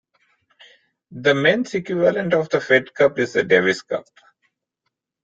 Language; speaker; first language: English; non-native, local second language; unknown